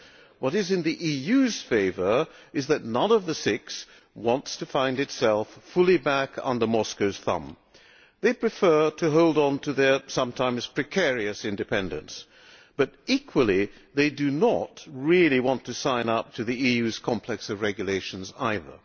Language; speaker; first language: English; non-native, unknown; Hungarian